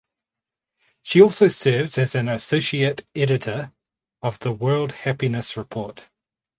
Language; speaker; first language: English; native; English